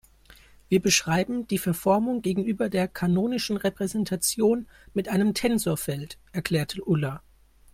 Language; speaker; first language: German; native; German